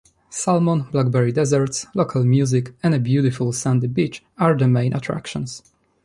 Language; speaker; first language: English; non-native, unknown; Polish